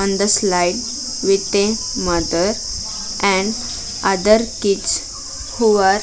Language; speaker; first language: English; non-native, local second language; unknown